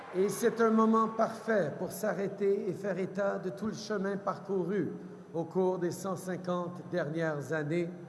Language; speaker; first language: French; early bilingual, heritage; French